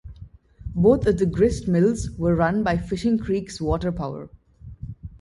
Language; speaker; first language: English; non-native, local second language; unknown